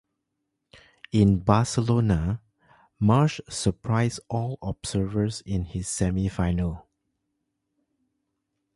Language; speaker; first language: English; non-native, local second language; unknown